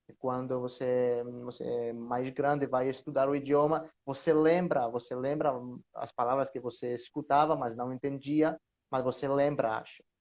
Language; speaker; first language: Portuguese; non-native, learner; Greek